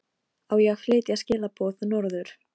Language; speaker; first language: Icelandic; non-native, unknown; Polish